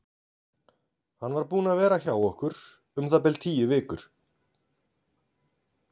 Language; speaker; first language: Icelandic; native; Icelandic